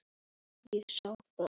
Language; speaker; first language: Icelandic; native; Icelandic